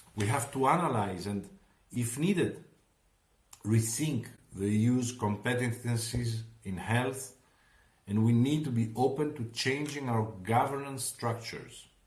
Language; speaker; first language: English; non-native, fluent; Greek